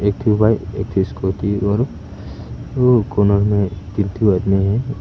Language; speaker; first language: Hindi; early bilingual, other home language; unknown